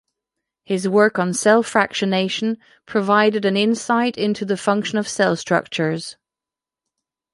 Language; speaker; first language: English; non-native, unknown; French